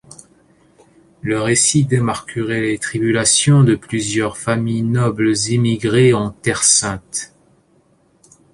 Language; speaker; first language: French; native; French